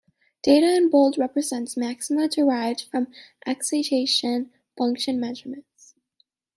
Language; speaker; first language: English; native; English